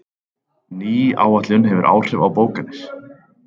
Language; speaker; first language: Icelandic; native; Icelandic